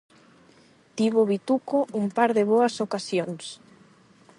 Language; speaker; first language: Galician; non-native, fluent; Spanish